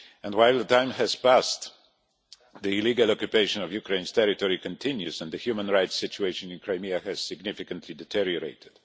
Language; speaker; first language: English; non-native, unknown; Polish